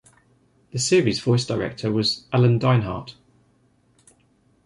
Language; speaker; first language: English; native; English